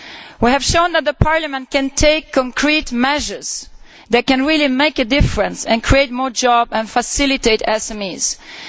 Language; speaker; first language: English; non-native, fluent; Italian